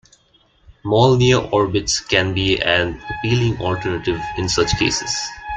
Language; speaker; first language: English; non-native, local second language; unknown